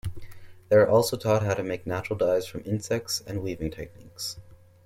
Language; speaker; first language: English; native; English